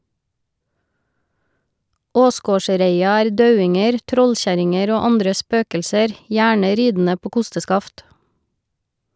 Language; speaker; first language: Norwegian; native; Norwegian